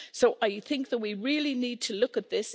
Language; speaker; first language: English; native; English